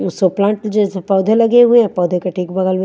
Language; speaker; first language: Hindi; native; Hindi